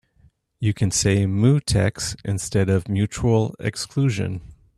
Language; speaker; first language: English; native; English